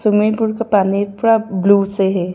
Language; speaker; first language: Hindi; non-native, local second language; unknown